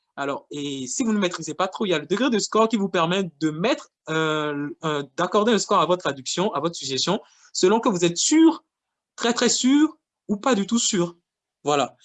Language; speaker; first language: French; non-native, local second language; Fon